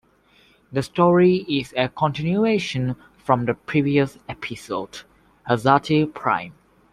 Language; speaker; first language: English; native; English